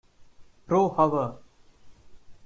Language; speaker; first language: English; non-native, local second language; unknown